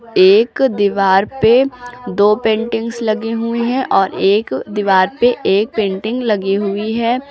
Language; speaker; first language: Hindi; native; Hindi